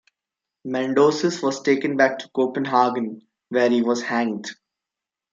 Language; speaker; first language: English; non-native, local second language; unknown